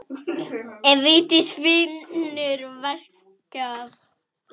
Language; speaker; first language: Icelandic; native; Icelandic